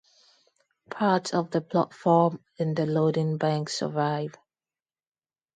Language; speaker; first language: English; non-native, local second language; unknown